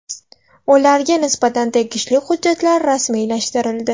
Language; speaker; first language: Uzbek; non-native, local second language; Russian